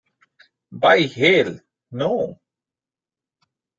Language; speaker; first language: English; non-native, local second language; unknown